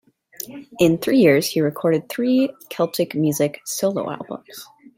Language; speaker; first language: English; native; English